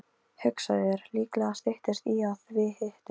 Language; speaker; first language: Icelandic; non-native, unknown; Polish